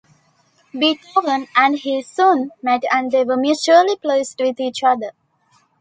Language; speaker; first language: English; non-native, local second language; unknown